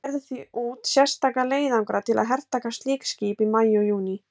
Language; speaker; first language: Icelandic; native; Icelandic